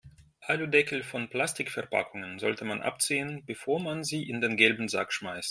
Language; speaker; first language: German; non-native, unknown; Russian